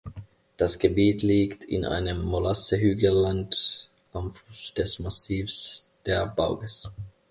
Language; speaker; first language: German; non-native, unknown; Finnish